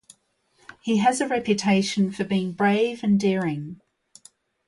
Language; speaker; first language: English; native; English